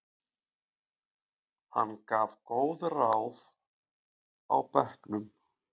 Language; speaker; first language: Icelandic; native; Icelandic